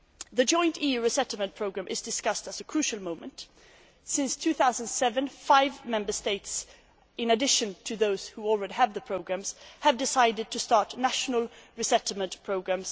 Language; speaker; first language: English; non-native, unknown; Swedish